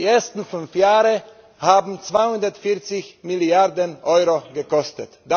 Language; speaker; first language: German; non-native, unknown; Slovak